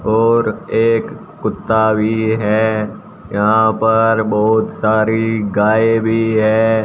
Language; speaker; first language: Hindi; native; Hindi